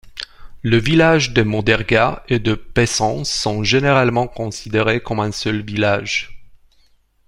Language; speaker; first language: French; non-native, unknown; Romanian